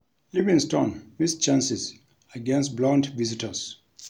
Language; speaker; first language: English; non-native, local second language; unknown